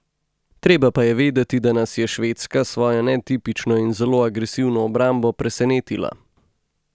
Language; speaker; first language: Slovenian; native; Slovenian